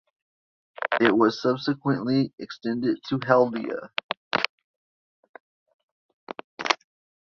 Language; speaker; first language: English; native; English